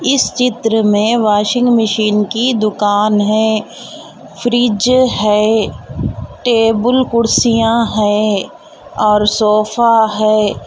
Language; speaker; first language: Hindi; non-native, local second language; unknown